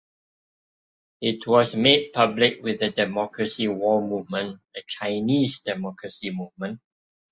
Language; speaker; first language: English; non-native, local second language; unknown